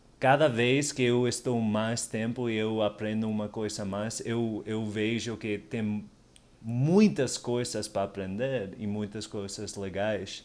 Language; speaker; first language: Portuguese; non-native, related language; Spanish